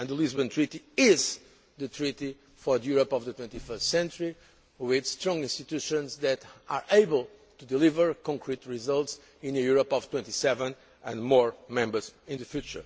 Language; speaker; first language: English; non-native, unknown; Portuguese